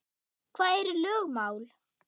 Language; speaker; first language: Icelandic; non-native, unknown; German